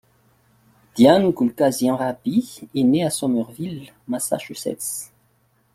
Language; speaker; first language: French; non-native, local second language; Malagasy